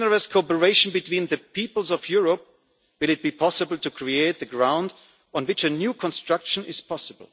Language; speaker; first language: English; non-native, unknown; German